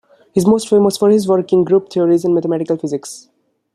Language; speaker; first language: English; non-native, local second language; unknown